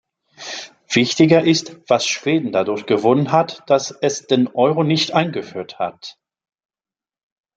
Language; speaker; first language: German; non-native, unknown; French